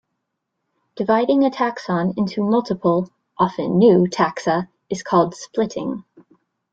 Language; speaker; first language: English; native; English